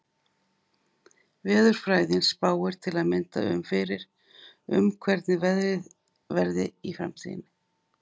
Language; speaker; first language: Icelandic; native; Icelandic